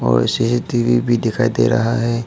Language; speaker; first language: Hindi; non-native, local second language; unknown